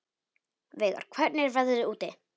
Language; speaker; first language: Icelandic; non-native, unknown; Polish